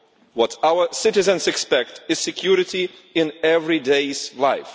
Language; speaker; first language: English; non-native, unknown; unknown